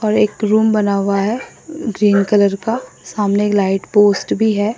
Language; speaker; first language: Hindi; non-native, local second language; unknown